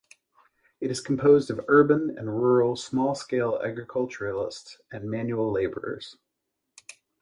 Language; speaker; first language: English; native; English